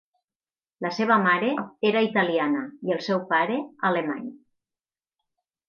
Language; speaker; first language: Catalan; native; Catalan